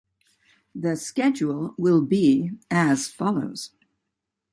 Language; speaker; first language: English; native; English